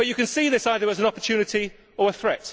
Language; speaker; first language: English; native; English